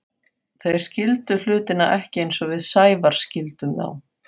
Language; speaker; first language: Icelandic; non-native, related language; Faroese